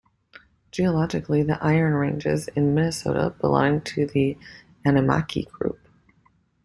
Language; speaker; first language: English; native; English